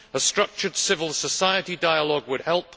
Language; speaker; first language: English; native; English